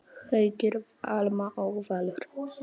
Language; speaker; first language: Icelandic; non-native, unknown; Polish